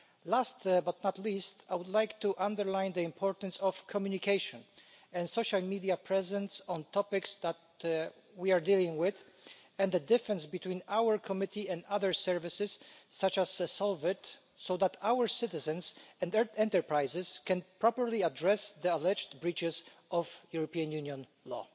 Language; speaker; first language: English; non-native, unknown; Polish